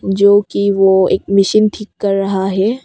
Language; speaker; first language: Hindi; early bilingual, other home language; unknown